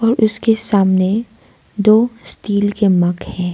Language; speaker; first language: Hindi; non-native, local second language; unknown